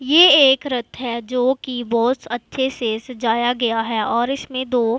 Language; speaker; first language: Hindi; non-native, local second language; Punjabi